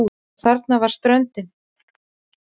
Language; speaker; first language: Icelandic; native; Icelandic